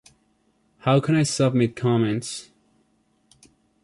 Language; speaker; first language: English; non-native, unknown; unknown